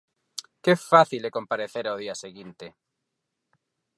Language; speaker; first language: Galician; non-native, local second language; Spanish